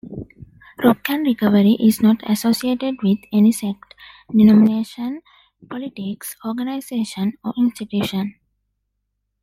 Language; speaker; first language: English; non-native, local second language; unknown